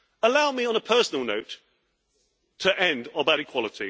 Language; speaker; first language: English; native; English